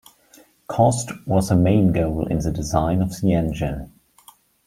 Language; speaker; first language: English; non-native, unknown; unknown